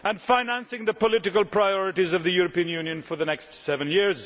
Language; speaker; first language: English; non-native, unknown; Swedish